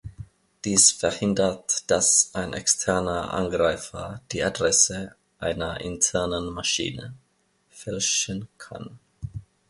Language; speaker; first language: German; non-native, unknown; Finnish